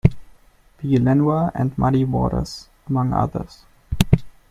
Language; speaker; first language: English; non-native, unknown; German